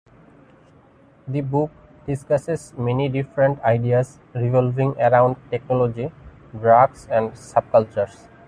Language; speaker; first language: English; non-native, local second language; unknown